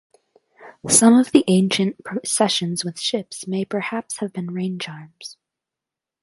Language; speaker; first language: English; native; English